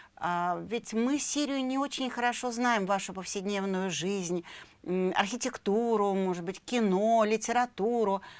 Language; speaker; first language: Russian; native; Russian